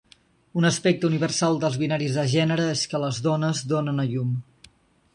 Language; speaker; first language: Catalan; native; Catalan